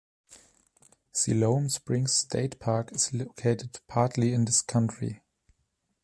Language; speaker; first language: English; non-native, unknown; German